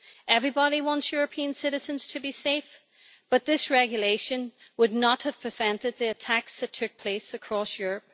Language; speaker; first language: English; native; English